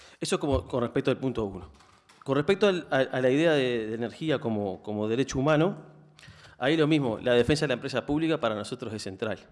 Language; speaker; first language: Spanish; native; Spanish